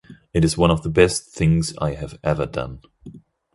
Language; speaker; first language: English; non-native, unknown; German